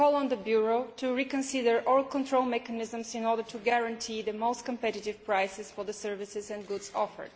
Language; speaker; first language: English; non-native, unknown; Bulgarian